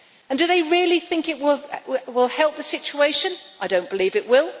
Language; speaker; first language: English; native; English